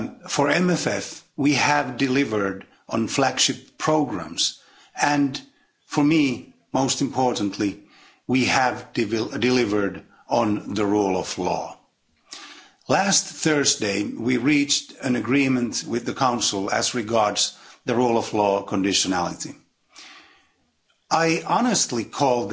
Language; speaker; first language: English; non-native, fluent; Finnish